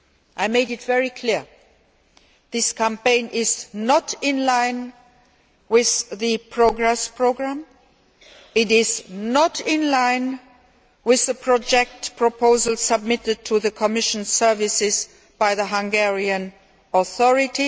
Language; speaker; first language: English; non-native, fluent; Luxembourgish